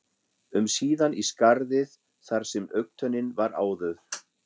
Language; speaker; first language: Icelandic; non-native, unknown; German